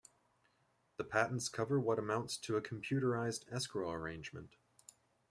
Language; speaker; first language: English; native; English